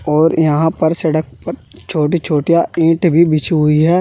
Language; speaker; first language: Hindi; native; Hindi